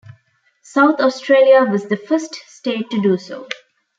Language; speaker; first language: English; non-native, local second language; Tamil